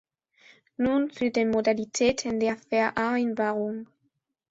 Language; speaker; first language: German; non-native, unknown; Spanish